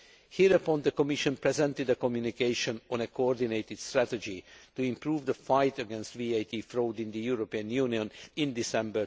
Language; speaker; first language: English; non-native, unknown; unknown